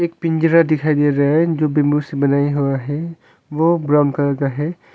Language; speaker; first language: Hindi; non-native, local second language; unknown